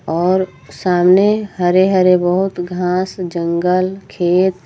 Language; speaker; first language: Hindi; native; Hindi